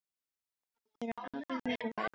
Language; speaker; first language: Icelandic; non-native, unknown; Filipino